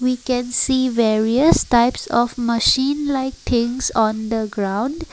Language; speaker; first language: English; non-native, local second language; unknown